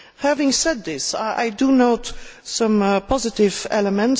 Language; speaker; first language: English; non-native, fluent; Dutch